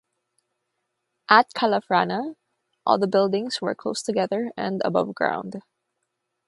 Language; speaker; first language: English; non-native, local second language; Filipino